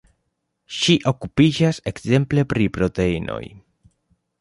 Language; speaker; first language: Esperanto; non-native, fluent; Spanish